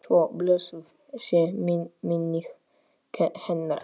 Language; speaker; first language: Icelandic; non-native, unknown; Polish